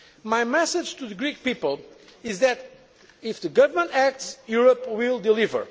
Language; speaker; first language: English; non-native, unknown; Portuguese